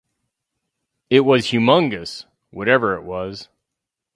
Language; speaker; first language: English; native; English